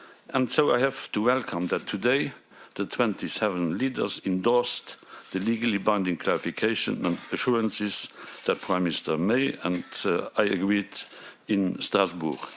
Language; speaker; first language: English; non-native, fluent; Luxembourgish